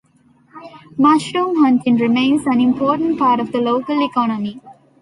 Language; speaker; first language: English; non-native, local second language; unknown